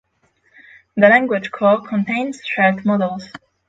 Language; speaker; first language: English; non-native, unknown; Polish